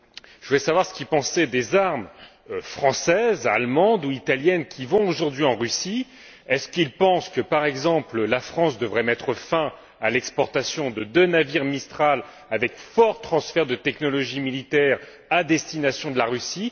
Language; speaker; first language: French; native; French